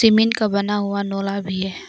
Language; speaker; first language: Hindi; non-native, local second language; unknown